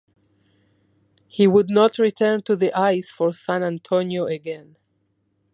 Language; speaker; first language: English; non-native, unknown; Spanish